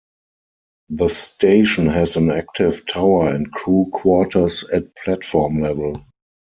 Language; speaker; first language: English; non-native, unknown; German